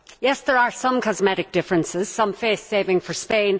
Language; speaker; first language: English; native; English